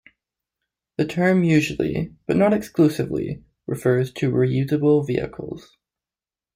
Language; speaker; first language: English; native; English